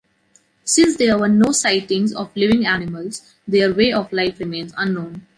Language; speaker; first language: English; non-native, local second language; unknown